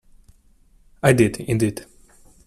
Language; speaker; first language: English; non-native, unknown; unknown